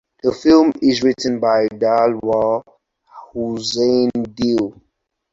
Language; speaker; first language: English; non-native, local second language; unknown